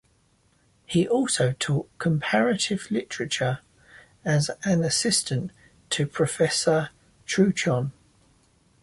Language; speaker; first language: English; native; English